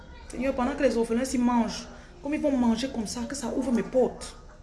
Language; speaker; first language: French; non-native, local second language; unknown